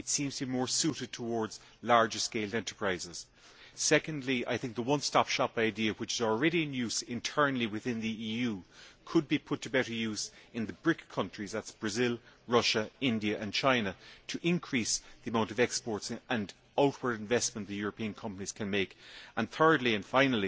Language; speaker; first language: English; native; English